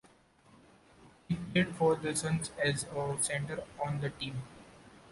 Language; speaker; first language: English; non-native, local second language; Marathi